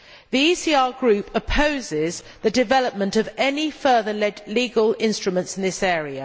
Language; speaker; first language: English; native; English